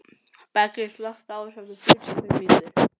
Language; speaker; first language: Icelandic; non-native, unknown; English